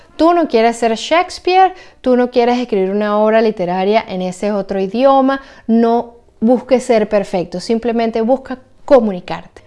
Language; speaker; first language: Spanish; native; Spanish